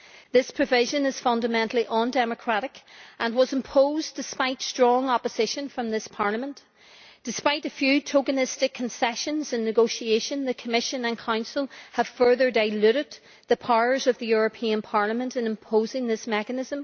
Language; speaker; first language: English; native; English